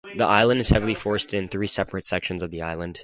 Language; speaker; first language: English; native; English